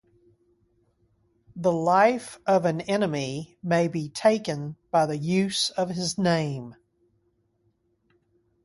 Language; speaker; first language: English; native; English